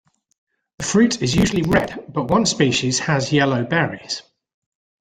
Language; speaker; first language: English; native; English